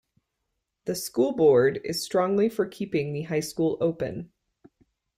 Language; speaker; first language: English; native; English